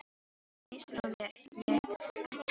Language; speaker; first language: Icelandic; non-native, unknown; Filipino